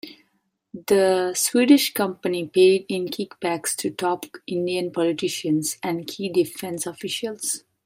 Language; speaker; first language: English; non-native, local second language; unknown